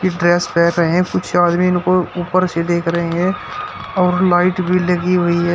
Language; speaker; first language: Hindi; native; Hindi